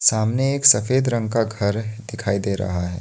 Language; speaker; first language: Hindi; non-native, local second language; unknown